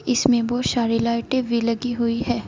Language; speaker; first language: Hindi; native; Hindi